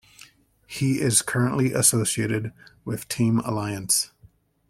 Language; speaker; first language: English; native; English